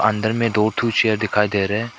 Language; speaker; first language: Hindi; non-native, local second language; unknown